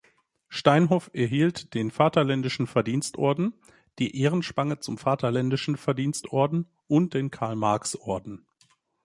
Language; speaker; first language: German; native; German